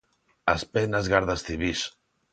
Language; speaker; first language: Galician; non-native, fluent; Spanish